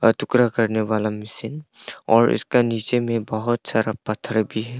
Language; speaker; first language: Hindi; early bilingual, other home language; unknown